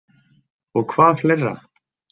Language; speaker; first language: Icelandic; native; Icelandic